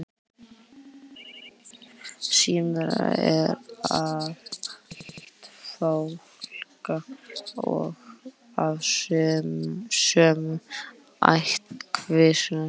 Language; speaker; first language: Icelandic; native; Icelandic